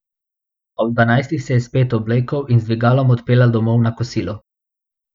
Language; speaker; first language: Slovenian; non-native, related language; Bosnian